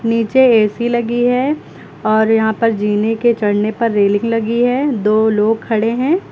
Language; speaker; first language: Hindi; native; Hindi